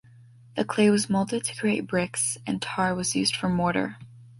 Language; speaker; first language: English; native; English